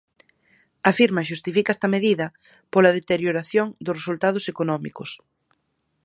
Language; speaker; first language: Galician; native; Galician